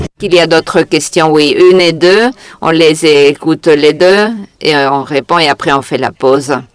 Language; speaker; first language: French; non-native, fluent; Catalan